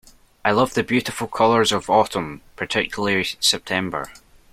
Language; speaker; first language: English; native; English